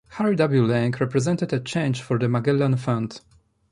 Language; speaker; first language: English; non-native, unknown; Polish